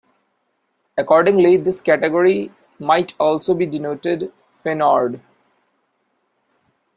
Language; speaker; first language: English; non-native, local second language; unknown